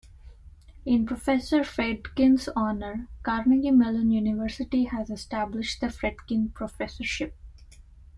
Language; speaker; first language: English; non-native, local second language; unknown